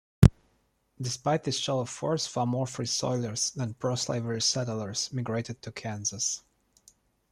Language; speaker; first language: English; non-native, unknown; Russian